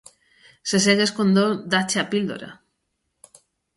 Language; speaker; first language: Galician; native; Galician